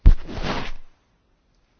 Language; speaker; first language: English; non-native, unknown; Dutch